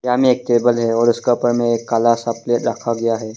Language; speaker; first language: Hindi; early bilingual, other home language; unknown